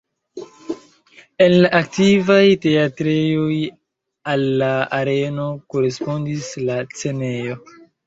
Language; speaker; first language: Esperanto; non-native, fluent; Chinese